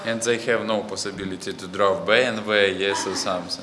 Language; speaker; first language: English; non-native, learner; Russian